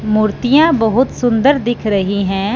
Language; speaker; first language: Hindi; non-native, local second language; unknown